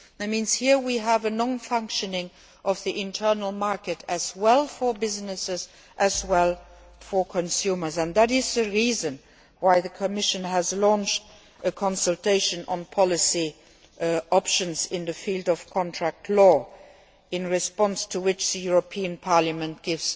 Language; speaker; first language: English; non-native, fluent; Luxembourgish